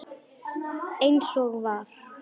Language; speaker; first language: Icelandic; non-native, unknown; Polish